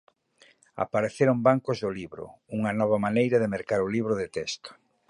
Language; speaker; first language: Galician; native; Galician